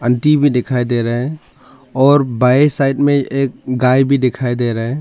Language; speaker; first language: Hindi; non-native, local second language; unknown